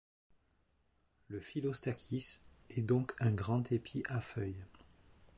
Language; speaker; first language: French; native; French